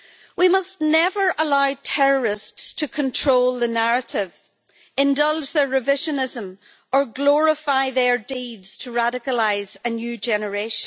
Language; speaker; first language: English; native; English